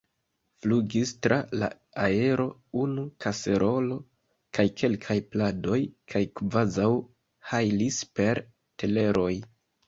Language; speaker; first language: Esperanto; non-native, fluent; Kinyarwanda